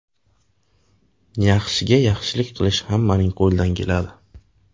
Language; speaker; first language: Uzbek; native; Uzbek